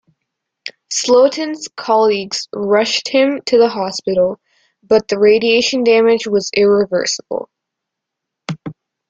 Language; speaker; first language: English; native; English